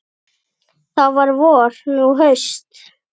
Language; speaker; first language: Icelandic; native; Icelandic